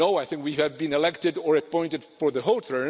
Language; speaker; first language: English; non-native, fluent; Czech